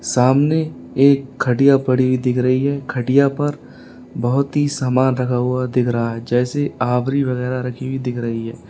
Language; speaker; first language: Hindi; native; Hindi